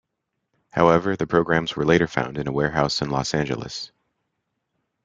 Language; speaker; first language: English; native; English